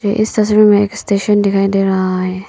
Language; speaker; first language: Hindi; non-native, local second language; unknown